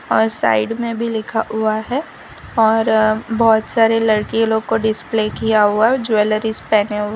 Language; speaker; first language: Hindi; non-native, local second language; Gujarati